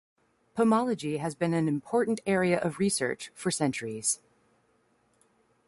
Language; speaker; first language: English; native; English